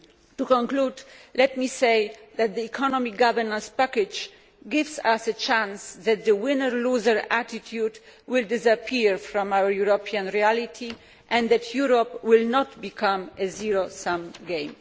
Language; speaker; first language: English; non-native, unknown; Polish